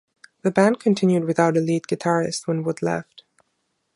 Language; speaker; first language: English; non-native, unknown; German